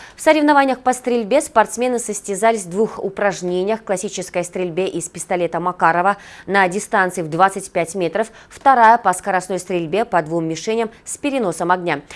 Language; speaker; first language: Russian; non-native, local second language; Kyrgyz